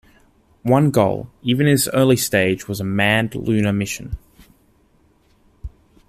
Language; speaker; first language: English; native; English